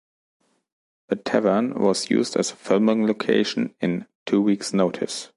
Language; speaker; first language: English; non-native, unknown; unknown